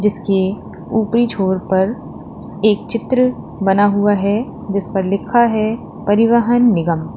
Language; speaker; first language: Hindi; native; Hindi